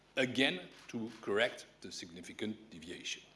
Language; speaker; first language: English; non-native, fluent; French